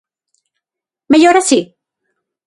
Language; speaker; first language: Galician; non-native, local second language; Spanish